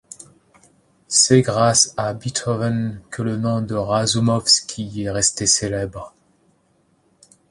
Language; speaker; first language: French; native; French